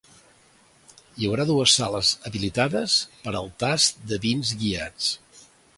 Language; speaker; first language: Catalan; native; Catalan